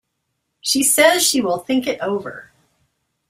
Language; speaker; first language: English; native; English